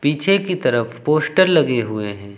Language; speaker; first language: Hindi; native; Hindi